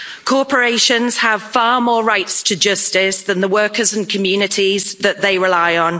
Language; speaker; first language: English; native; English